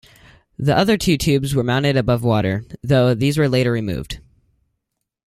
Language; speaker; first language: English; native; English